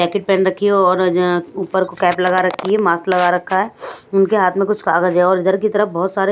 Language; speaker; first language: Hindi; non-native, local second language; Punjabi